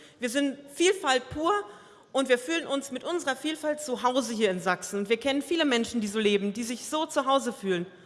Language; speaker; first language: German; early bilingual, other home language; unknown